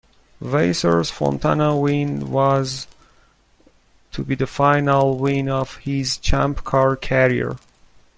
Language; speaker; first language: English; non-native, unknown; Persian